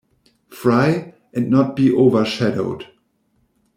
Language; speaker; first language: English; non-native, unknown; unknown